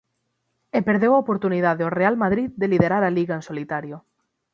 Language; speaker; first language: Galician; native; Galician